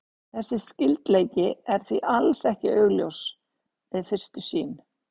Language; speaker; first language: Icelandic; native; Icelandic